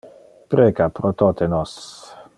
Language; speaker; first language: Interlingua; non-native, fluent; Dutch